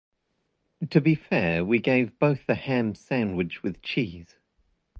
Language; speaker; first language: English; native; English